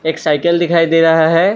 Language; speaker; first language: Hindi; non-native, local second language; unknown